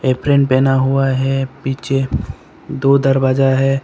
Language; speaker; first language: Hindi; non-native, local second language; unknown